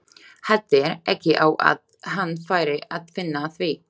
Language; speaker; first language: Icelandic; non-native, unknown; Slovak